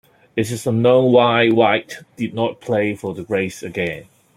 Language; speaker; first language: English; non-native, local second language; Cantonese